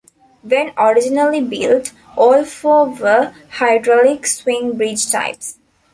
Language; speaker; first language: English; non-native, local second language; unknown